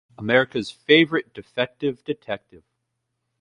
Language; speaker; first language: English; native; English